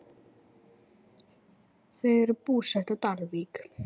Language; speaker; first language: Icelandic; native; Icelandic